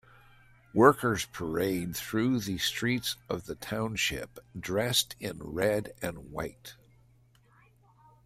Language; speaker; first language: English; native; English